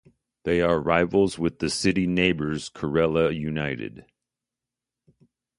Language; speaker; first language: English; native; English